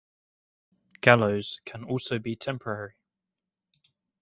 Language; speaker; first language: English; native; English